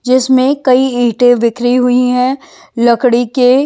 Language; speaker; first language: Hindi; native; Hindi